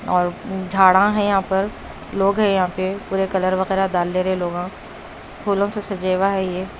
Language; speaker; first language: Hindi; non-native, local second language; Punjabi